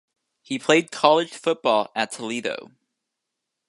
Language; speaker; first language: English; native; English